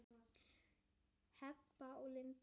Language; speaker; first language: Icelandic; native; Icelandic